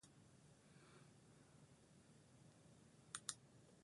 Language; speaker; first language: English; native; English